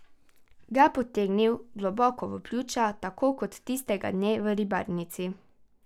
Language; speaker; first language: Slovenian; native; Slovenian